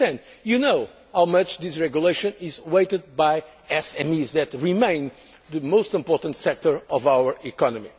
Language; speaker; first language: English; non-native, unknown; Portuguese